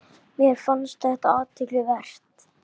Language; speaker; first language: Icelandic; native; Icelandic